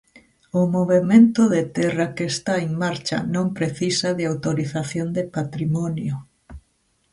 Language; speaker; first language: Galician; native; Galician